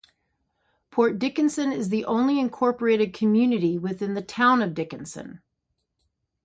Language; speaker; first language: English; native; English